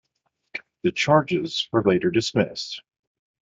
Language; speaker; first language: English; native; English